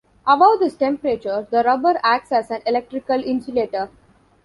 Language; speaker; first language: English; non-native, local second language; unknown